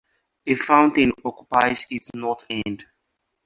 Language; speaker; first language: English; non-native, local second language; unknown